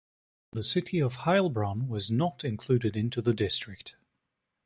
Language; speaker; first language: English; native; English